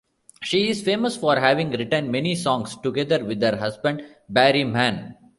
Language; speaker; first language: English; non-native, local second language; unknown